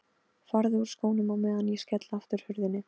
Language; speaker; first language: Icelandic; non-native, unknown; Polish